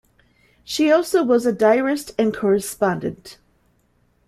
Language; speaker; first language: English; native; English